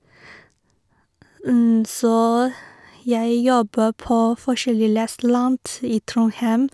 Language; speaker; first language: Norwegian; non-native, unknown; Chinese